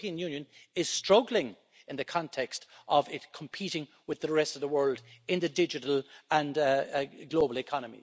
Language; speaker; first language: English; native; English